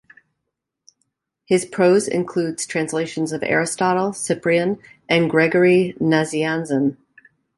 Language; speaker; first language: English; native; English